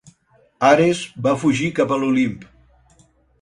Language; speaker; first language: Catalan; non-native, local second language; Spanish